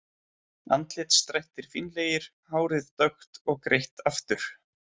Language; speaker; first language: Icelandic; native; Icelandic